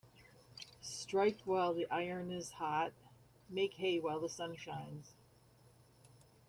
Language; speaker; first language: English; native; English